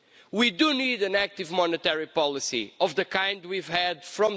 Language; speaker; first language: English; non-native, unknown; Portuguese